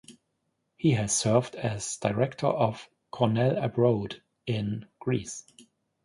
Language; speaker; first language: English; non-native, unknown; German